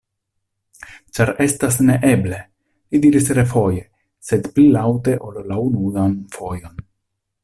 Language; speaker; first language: Esperanto; non-native, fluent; Italian